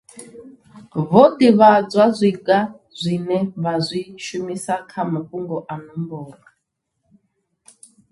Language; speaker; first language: Venda; non-native, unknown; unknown